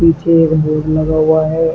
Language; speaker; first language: Hindi; native; Hindi